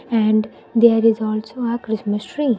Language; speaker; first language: English; non-native, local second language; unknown